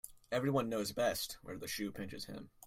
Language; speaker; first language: English; native; English